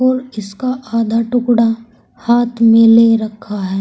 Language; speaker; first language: Hindi; native; Hindi